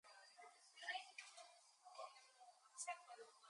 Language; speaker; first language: English; native; English